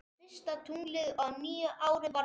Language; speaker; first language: Icelandic; non-native, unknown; Spanish